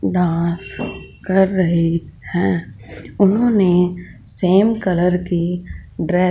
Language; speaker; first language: Hindi; non-native, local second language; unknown